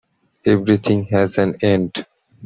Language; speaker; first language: English; non-native, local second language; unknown